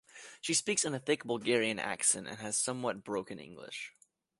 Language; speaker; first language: English; native; English